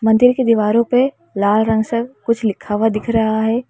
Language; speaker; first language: Hindi; native; Hindi